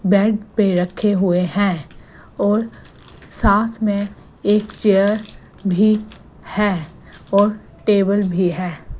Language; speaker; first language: Hindi; non-native, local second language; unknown